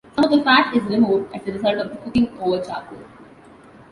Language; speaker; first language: English; non-native, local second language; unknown